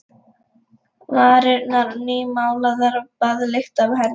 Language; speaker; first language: Icelandic; non-native, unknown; Lithuanian